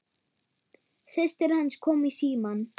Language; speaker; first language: Icelandic; non-native, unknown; German